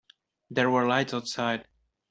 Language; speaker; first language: English; non-native, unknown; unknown